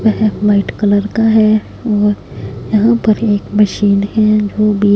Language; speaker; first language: Hindi; non-native, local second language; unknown